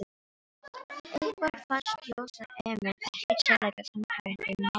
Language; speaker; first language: Icelandic; non-native, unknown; Filipino